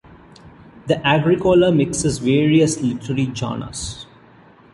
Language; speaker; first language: English; non-native, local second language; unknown